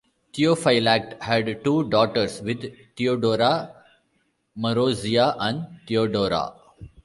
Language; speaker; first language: English; non-native, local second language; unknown